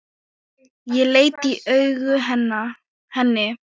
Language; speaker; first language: Icelandic; non-native, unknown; Thai